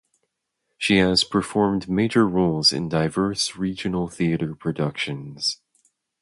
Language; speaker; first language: English; native; English